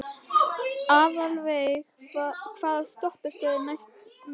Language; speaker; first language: Icelandic; native; Icelandic